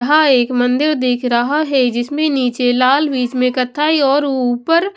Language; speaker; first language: Hindi; non-native, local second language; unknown